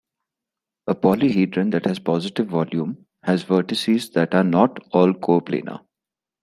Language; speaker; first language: English; non-native, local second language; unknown